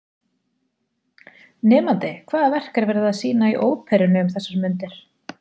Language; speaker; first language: Icelandic; native; Icelandic